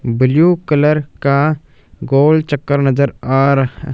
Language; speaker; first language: Hindi; non-native, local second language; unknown